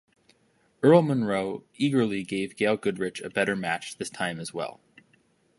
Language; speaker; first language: English; native; English